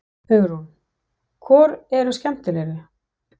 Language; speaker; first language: Icelandic; non-native, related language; Danish